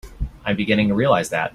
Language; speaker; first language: English; native; English